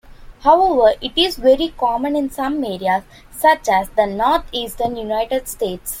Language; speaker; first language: English; non-native, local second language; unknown